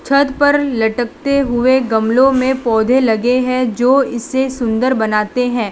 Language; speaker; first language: Hindi; non-native, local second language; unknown